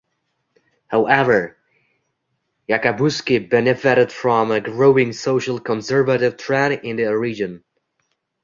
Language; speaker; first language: English; non-native, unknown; Uzbek